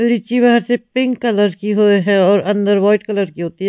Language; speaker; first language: Hindi; non-native, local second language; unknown